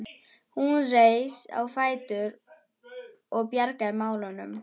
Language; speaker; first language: Icelandic; non-native, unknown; German